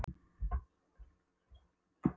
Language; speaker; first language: Icelandic; non-native, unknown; Polish